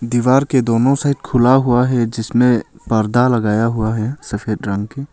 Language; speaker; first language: Hindi; non-native, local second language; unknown